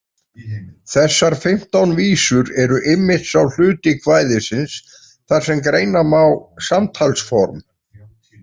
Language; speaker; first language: Icelandic; native; Icelandic